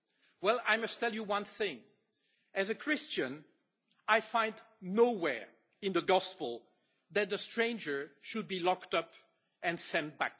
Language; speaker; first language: English; non-native, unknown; French